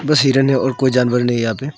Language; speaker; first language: Hindi; non-native, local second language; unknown